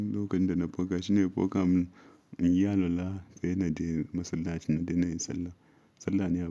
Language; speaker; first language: Hausa; non-native, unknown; Yoruba